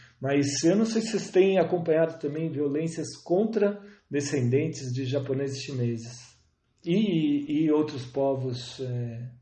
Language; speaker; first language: Portuguese; native; Portuguese